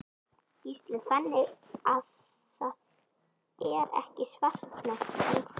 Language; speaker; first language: Icelandic; native; Icelandic